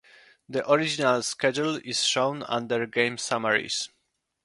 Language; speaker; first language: English; non-native, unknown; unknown